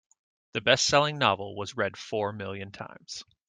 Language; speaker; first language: English; native; English